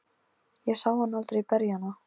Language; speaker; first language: Icelandic; non-native, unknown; Polish